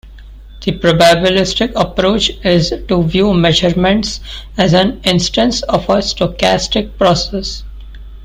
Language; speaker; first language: English; non-native, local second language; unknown